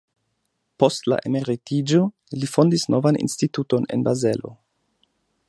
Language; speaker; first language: Esperanto; non-native, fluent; German